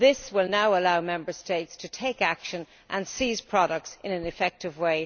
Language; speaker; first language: English; native; English